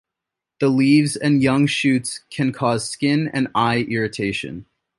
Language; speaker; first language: English; native; English